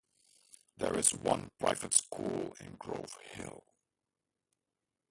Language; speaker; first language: English; non-native, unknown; Dutch